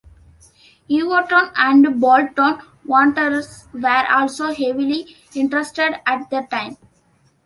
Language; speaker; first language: English; non-native, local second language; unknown